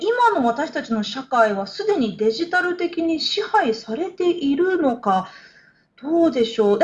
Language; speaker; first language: Japanese; native; Japanese